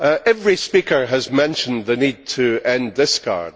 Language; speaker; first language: English; native; English